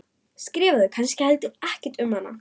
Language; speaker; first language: Icelandic; non-native, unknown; German